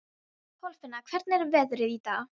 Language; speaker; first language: Icelandic; non-native, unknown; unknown